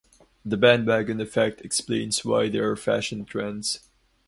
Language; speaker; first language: English; non-native, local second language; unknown